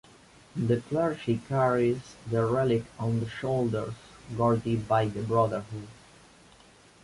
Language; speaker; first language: English; non-native, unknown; Spanish